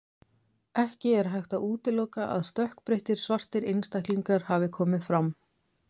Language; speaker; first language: Icelandic; native; Icelandic